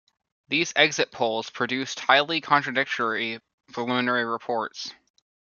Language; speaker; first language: English; native; English